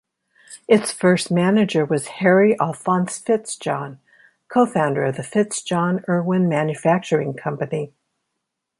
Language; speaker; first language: English; native; English